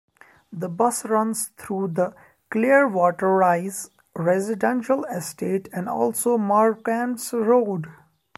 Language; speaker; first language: English; non-native, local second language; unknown